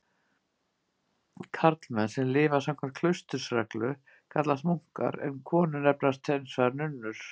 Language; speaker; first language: Icelandic; native; Icelandic